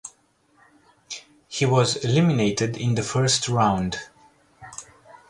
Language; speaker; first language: English; native; English